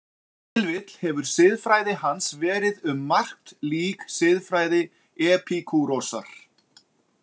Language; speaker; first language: Icelandic; native; Icelandic